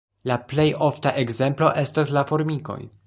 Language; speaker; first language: Esperanto; non-native, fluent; Polish